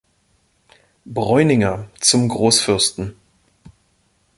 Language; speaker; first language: German; native; German